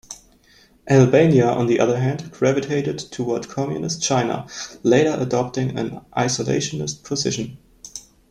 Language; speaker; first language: English; non-native, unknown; German